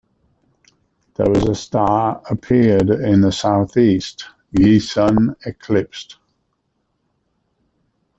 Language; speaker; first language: English; native; English